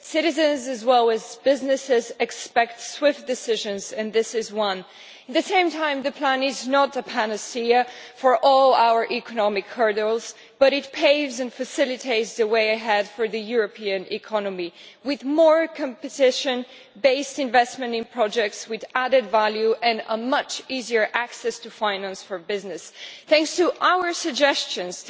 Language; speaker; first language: English; non-native, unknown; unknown